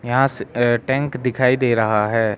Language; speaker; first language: Hindi; non-native, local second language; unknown